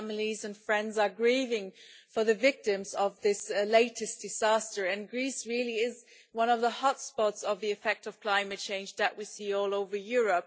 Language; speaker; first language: English; non-native, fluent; German